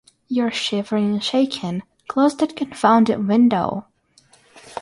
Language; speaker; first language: English; non-native, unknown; Russian